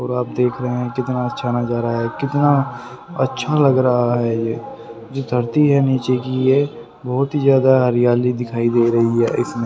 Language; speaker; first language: Hindi; native; Hindi